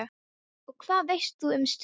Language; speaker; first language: Icelandic; non-native, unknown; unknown